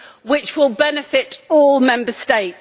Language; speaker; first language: English; native; English